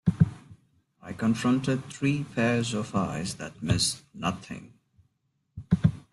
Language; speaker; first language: English; non-native, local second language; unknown